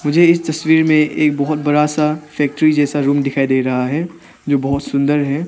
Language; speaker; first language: Hindi; non-native, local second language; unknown